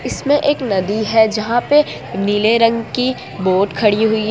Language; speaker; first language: Hindi; non-native, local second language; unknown